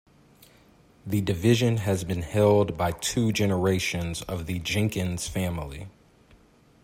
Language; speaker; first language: English; native; English